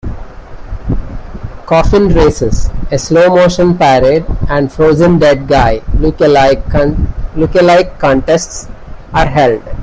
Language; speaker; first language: English; non-native, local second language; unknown